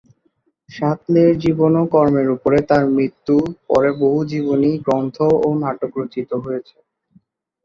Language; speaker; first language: Bangla; non-native, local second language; Chittagonian